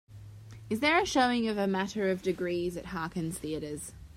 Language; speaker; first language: English; native; English